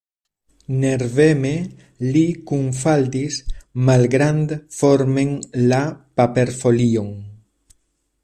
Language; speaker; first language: Esperanto; non-native, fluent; Spanish